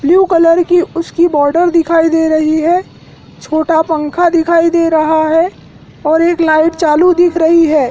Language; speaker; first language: Hindi; native; Hindi